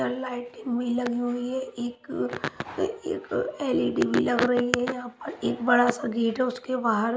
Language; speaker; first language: Hindi; native; Hindi